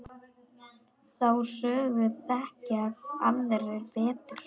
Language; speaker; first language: Icelandic; non-native, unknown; Polish